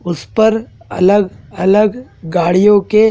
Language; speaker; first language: Hindi; native; Hindi